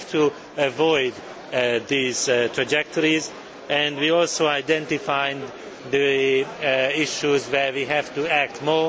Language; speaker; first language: English; non-native, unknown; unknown